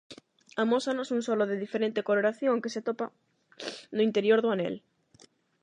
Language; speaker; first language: Galician; non-native, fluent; Spanish